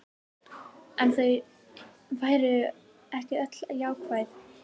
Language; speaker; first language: Icelandic; native; Icelandic